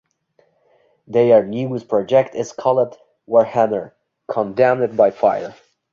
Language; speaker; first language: English; non-native, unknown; Uzbek